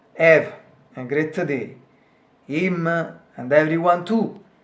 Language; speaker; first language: English; non-native, learner; Italian